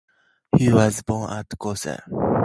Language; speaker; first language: English; native; English